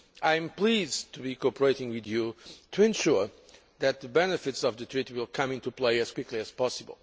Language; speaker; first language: English; non-native, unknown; Portuguese